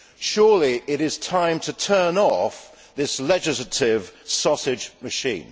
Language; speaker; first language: English; native; English